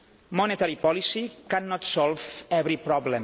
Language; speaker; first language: English; non-native, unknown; Catalan